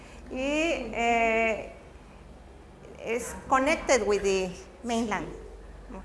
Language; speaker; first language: English; non-native, learner; Spanish